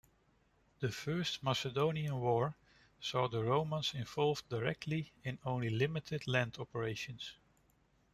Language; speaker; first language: English; non-native, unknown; Dutch